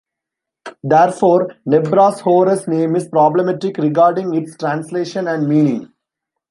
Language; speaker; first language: English; non-native, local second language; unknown